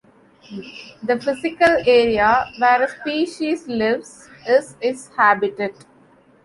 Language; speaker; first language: English; non-native, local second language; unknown